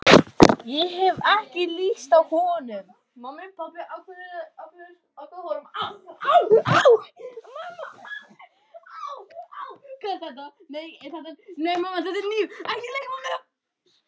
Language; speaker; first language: Icelandic; non-native, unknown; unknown